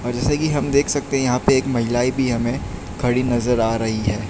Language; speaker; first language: Hindi; non-native, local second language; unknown